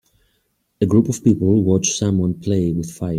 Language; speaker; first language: English; native; English